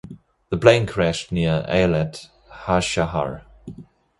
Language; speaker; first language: English; non-native, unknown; German